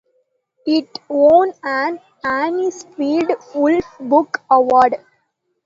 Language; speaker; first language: English; non-native, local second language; Tamil